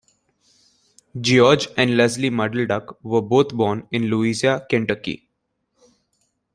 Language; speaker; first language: English; non-native, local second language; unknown